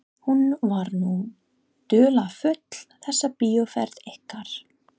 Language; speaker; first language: Icelandic; non-native, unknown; English